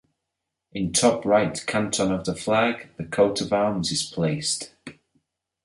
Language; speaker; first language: English; native; English